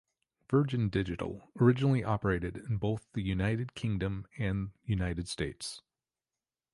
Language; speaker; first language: English; native; English